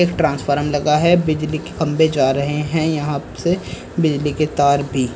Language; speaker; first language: Hindi; native; Hindi